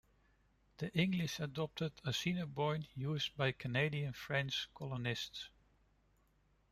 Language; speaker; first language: English; non-native, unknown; Dutch